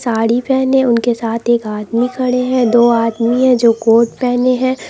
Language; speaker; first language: Hindi; native; Hindi